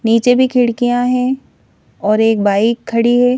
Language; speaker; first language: Hindi; native; Hindi